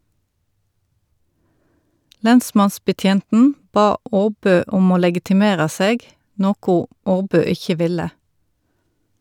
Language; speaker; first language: Norwegian; native; Norwegian